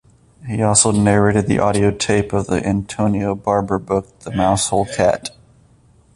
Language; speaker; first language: English; native; English